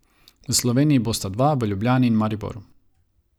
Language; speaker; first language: Slovenian; non-native, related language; Croatian